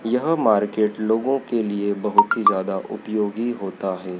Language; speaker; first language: Hindi; native; Hindi